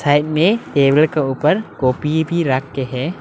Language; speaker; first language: Hindi; early bilingual, other home language; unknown